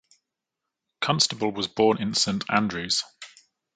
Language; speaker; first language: English; native; English